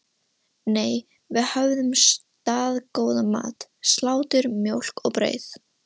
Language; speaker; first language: Icelandic; non-native, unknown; Russian